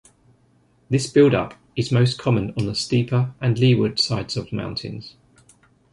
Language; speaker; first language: English; native; English